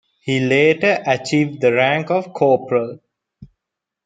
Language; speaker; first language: English; non-native, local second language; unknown